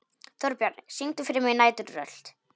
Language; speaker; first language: Icelandic; non-native, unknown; Polish